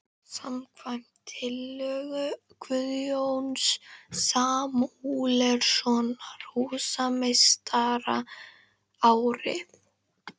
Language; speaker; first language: Icelandic; native; Icelandic